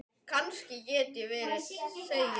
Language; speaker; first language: Icelandic; native; Icelandic